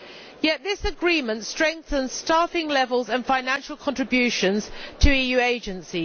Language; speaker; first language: English; native; English